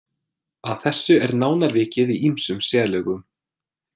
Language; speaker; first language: Icelandic; non-native, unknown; English